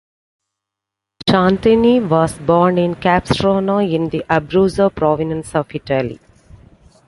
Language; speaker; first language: English; non-native, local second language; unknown